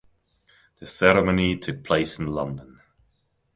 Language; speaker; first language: English; non-native, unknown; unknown